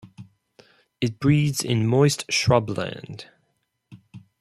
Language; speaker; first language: English; non-native, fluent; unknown